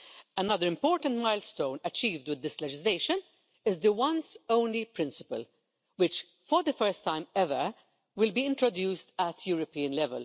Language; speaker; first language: English; non-native, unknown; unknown